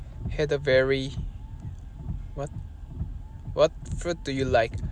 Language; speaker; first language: English; non-native, learner; Korean